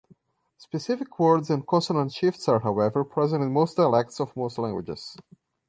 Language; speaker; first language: English; non-native, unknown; Portuguese